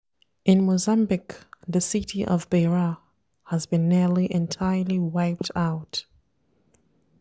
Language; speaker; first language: English; non-native, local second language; Hausa